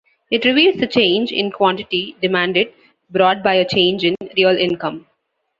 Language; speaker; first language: English; non-native, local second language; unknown